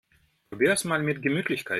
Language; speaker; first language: German; non-native, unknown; Russian